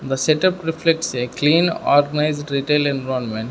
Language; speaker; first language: English; non-native, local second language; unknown